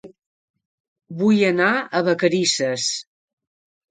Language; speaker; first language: Catalan; native; Catalan